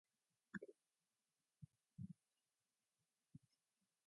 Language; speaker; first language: English; non-native, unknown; Mongolian